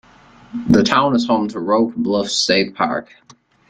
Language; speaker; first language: English; native; English